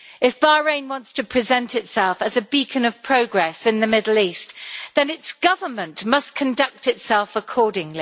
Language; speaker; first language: English; native; English